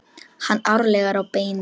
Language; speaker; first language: Icelandic; non-native, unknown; Polish